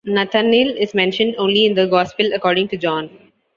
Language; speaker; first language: English; non-native, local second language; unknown